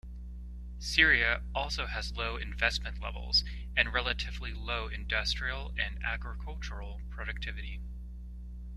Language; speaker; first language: English; native; English